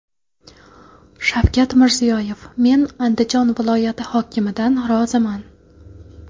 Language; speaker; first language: Uzbek; non-native, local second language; Kara-Kalpak